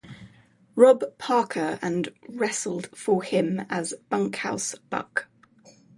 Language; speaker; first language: English; native; English